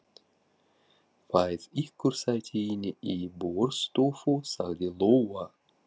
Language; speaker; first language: Icelandic; non-native, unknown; Russian